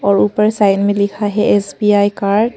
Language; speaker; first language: Hindi; early bilingual, other home language; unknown